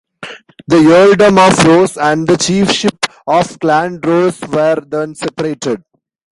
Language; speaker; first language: English; non-native, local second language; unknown